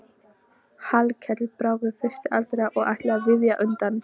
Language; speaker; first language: Icelandic; non-native, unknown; Polish